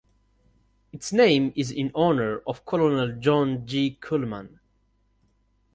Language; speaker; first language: English; non-native, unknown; Kabyle